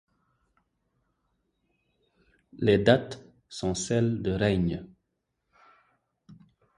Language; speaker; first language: French; non-native, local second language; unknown